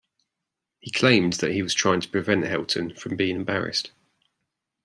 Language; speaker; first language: English; native; English